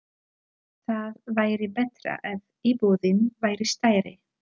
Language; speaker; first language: Icelandic; non-native, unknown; Polish